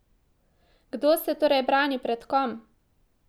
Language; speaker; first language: Slovenian; native; Slovenian